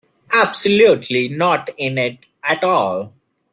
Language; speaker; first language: English; non-native, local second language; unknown